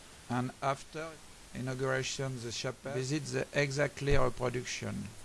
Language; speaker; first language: English; non-native, learner; French